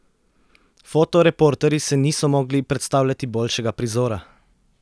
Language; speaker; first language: Slovenian; native; Slovenian